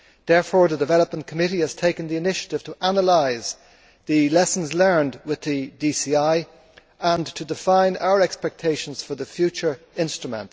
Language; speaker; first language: English; native; English